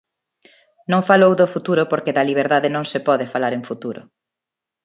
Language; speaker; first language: Galician; non-native, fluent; Spanish